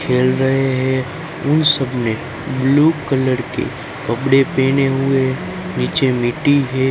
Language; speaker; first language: Hindi; non-native, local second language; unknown